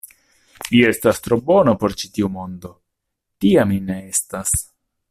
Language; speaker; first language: Esperanto; non-native, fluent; Italian